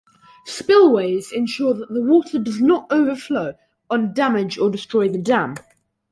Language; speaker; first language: English; native; English